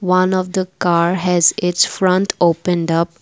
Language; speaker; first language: English; non-native, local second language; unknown